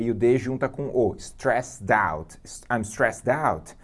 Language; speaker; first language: English; non-native, fluent; Portuguese